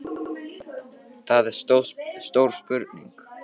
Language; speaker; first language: Icelandic; native; Icelandic